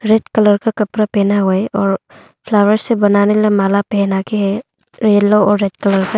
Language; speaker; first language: Hindi; non-native, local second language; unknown